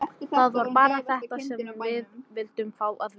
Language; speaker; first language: Icelandic; non-native, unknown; English